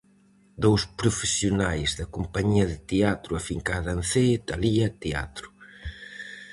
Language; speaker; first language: Galician; native; Galician